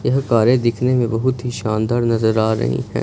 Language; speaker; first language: Hindi; non-native, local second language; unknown